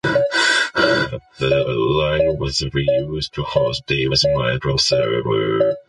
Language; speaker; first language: English; non-native, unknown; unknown